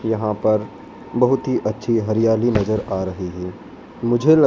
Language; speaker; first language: Hindi; native; Hindi